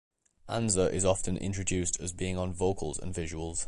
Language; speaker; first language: English; native; English